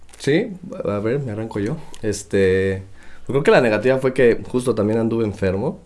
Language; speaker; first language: Spanish; native; Spanish